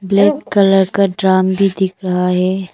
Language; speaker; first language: Hindi; non-native, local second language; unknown